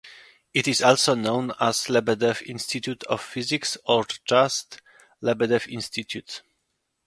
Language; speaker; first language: English; non-native, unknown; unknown